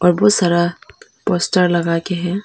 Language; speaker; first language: Hindi; non-native, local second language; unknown